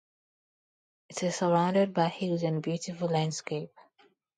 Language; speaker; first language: English; non-native, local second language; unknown